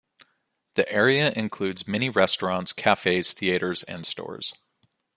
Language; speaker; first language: English; native; English